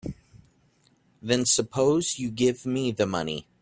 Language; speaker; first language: English; native; English